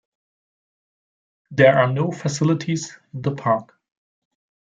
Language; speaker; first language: English; non-native, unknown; German